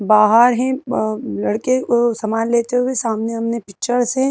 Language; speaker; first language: Hindi; native; Hindi